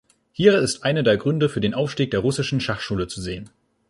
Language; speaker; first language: German; native; German